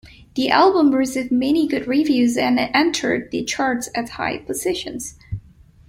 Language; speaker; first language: English; non-native, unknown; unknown